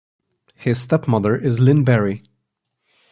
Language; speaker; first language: English; non-native, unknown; Slovenian